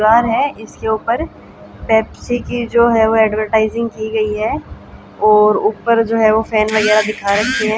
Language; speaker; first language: Hindi; native; Hindi